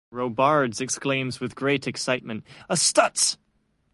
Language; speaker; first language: English; native; English